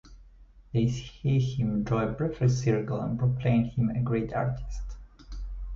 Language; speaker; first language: English; native; English